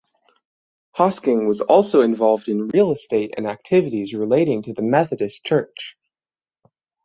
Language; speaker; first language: English; native; English